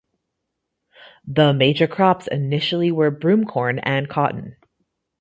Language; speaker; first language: English; native; English